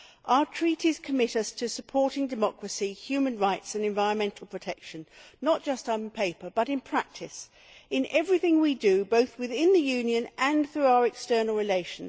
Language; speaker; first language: English; native; English